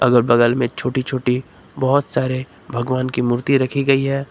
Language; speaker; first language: Hindi; native; Hindi